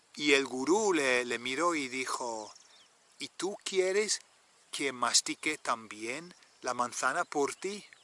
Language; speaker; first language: Spanish; non-native, fluent; English